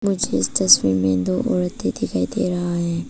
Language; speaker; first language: Hindi; early bilingual, other home language; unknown